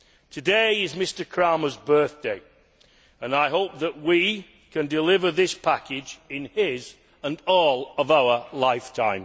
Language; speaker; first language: English; native; English